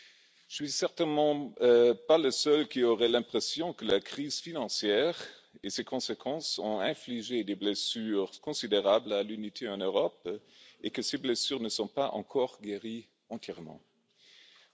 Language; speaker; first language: French; non-native, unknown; German